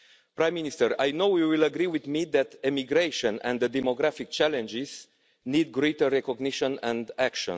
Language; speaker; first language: English; non-native, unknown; Romanian